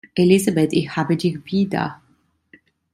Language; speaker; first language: German; non-native, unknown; Italian